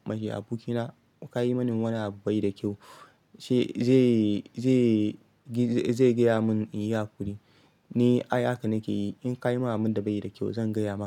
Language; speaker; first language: Hausa; non-native, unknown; Yoruba